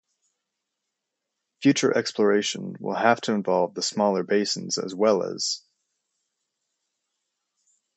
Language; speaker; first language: English; native; English